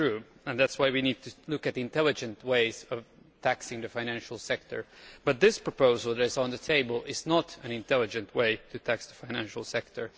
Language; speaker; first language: English; non-native, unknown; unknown